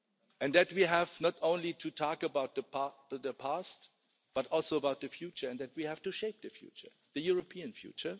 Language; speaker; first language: English; non-native, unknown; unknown